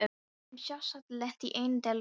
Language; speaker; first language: Icelandic; non-native, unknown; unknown